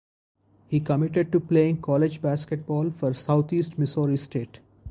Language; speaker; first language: English; non-native, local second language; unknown